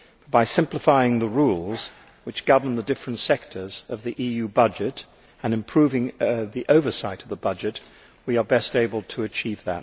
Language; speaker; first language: English; native; English